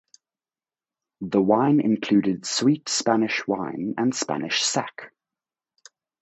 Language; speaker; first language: English; native; English